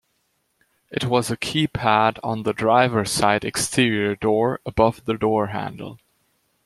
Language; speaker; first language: English; non-native, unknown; German